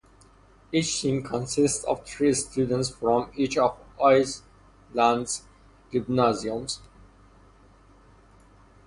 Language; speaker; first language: English; non-native, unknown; Persian